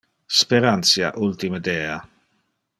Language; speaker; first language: Interlingua; non-native, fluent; Dutch